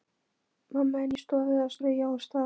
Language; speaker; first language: Icelandic; non-native, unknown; Polish